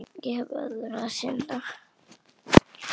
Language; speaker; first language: Icelandic; native; Icelandic